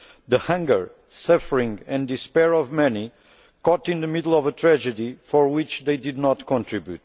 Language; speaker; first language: English; non-native, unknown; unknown